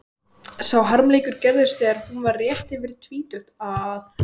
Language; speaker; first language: Icelandic; native; Icelandic